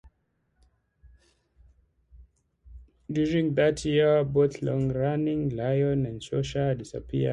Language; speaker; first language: English; non-native, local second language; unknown